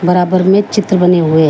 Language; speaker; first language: Hindi; native; Hindi